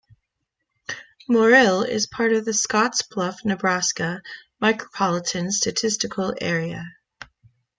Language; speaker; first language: English; native; English